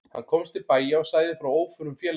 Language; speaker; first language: Icelandic; native; Icelandic